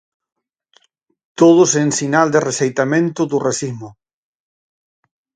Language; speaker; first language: Galician; native; Galician